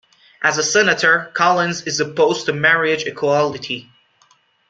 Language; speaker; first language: English; non-native, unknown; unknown